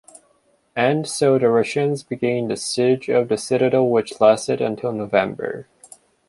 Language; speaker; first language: English; native; English